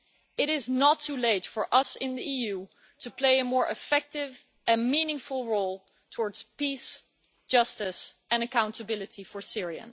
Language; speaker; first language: English; non-native, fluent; Dutch